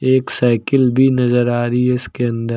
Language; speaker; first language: Hindi; native; Hindi